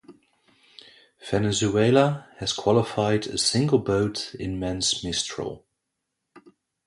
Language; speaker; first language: English; non-native, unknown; Dutch